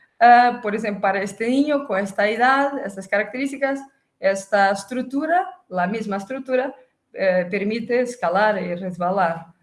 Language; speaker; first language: Spanish; non-native, related language; Portuguese